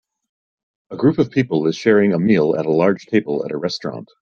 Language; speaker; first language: English; native; English